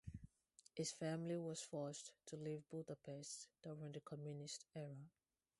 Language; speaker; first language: English; non-native, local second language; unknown